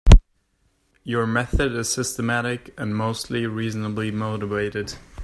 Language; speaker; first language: English; non-native, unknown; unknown